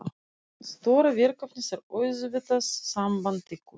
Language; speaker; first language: Icelandic; non-native, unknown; Russian